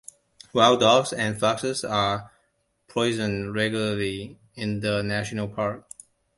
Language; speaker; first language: English; non-native, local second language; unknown